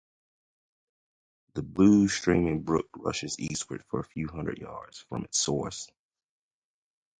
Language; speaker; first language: English; native; English